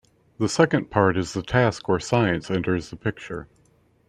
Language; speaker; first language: English; native; English